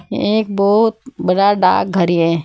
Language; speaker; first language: Hindi; native; Hindi